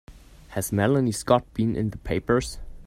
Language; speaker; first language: English; non-native, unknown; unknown